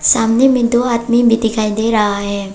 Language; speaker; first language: Hindi; non-native, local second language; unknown